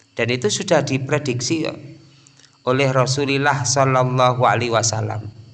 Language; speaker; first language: Indonesian; native; Indonesian